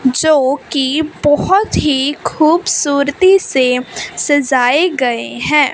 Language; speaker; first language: Hindi; non-native, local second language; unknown